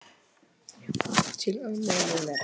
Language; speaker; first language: Icelandic; non-native, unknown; Polish